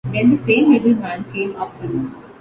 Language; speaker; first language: English; non-native, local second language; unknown